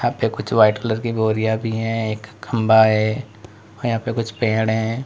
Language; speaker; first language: Hindi; native; Hindi